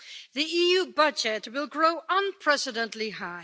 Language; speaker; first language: English; non-native, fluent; Dutch